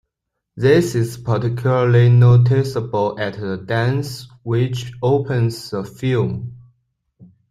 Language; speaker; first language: English; non-native, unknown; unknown